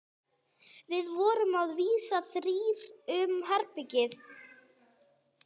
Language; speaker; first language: Icelandic; non-native, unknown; English